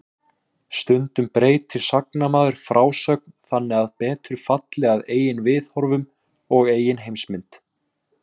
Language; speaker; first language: Icelandic; native; Icelandic